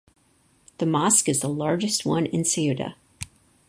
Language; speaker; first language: English; native; English